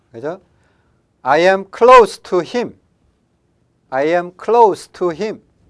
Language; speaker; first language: English; non-native, fluent; Korean